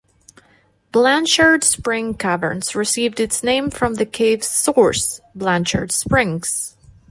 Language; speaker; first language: English; non-native, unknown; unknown